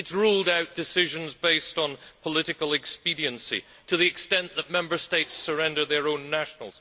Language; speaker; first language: English; native; English